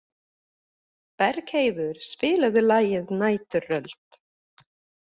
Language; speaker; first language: Icelandic; non-native, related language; Swedish